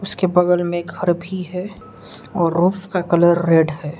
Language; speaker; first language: Hindi; non-native, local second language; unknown